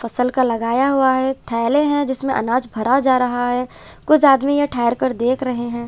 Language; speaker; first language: Hindi; non-native, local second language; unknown